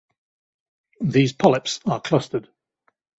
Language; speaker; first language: English; native; English